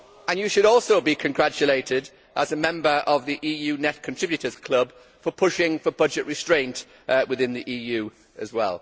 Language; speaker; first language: English; native; English